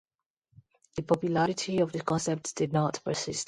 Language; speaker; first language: English; non-native, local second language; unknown